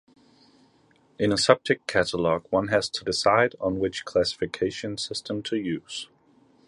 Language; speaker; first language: English; non-native, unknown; Danish